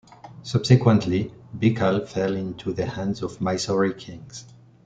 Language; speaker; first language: English; non-native, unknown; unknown